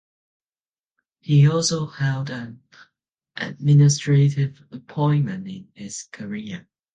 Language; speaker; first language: English; non-native, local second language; Cantonese